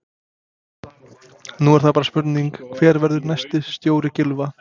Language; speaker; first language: Icelandic; non-native, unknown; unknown